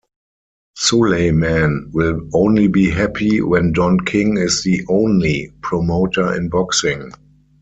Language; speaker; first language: English; non-native, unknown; German